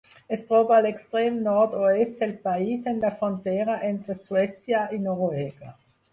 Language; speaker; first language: Catalan; non-native, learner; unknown